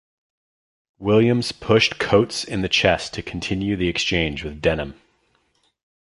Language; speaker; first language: English; native; English